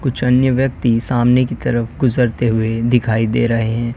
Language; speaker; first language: Hindi; native; Hindi